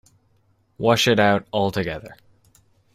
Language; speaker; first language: English; native; English